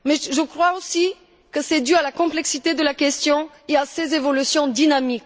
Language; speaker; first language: French; non-native, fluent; Bulgarian